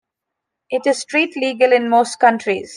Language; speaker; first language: English; non-native, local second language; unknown